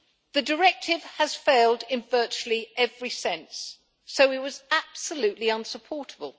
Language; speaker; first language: English; native; English